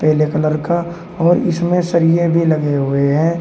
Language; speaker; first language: Hindi; native; Hindi